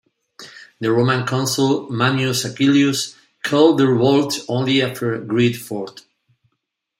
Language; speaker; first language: English; non-native, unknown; Spanish